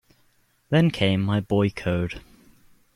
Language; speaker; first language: English; native; English